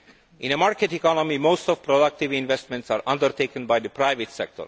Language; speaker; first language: English; non-native, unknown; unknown